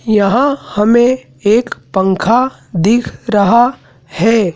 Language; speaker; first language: Hindi; native; Hindi